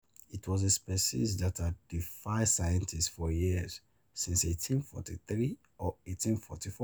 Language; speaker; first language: English; non-native, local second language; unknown